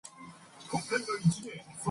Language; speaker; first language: English; non-native, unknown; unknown